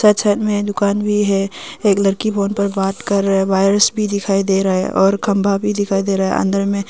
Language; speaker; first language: Hindi; early bilingual, other home language; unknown